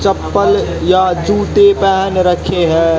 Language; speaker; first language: Hindi; native; Hindi